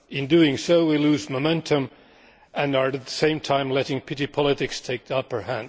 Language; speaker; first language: English; non-native, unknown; Finnish